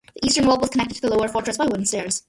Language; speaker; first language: English; early bilingual, other home language; Malayalam